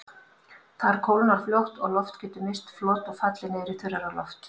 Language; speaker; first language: Icelandic; native; Icelandic